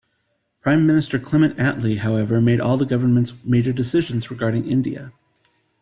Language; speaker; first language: English; native; English